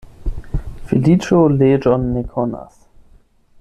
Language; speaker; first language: Esperanto; non-native, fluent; German